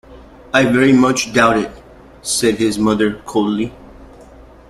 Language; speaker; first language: English; native; English